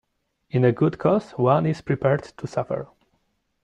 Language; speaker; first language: English; non-native, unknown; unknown